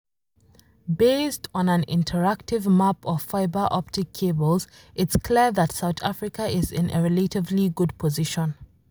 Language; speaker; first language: English; non-native, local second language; Hausa